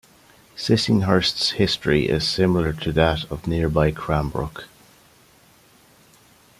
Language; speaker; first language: English; native; English